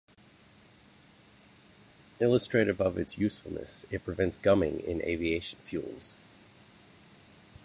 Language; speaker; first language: English; native; English